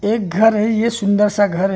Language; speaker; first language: Hindi; non-native, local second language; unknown